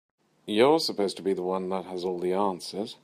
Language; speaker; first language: English; native; English